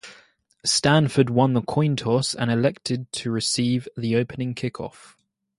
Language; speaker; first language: English; native; English